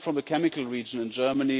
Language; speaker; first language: English; non-native, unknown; German